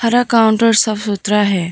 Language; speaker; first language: Hindi; non-native, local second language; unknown